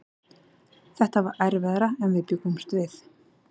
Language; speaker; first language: Icelandic; native; Icelandic